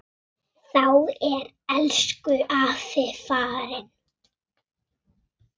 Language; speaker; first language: Icelandic; native; Icelandic